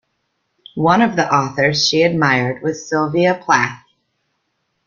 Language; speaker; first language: English; native; English